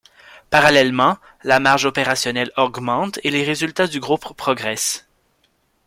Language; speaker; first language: French; native; French